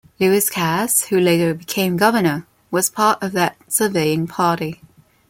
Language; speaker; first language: English; non-native, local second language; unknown